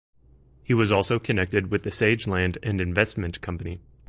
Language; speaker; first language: English; native; English